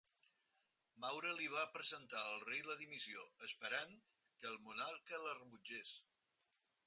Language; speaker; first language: Catalan; non-native, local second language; Spanish